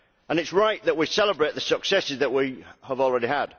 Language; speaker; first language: English; native; English